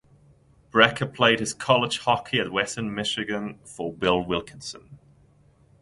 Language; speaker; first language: English; non-native, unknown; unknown